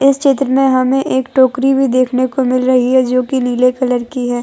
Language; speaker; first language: Hindi; non-native, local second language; Gujarati